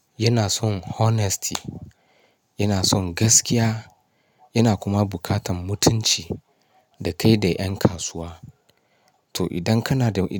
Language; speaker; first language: Hausa; non-native, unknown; Yoruba